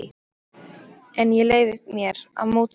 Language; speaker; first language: Icelandic; non-native, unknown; Polish